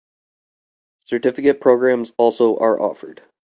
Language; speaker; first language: English; native; English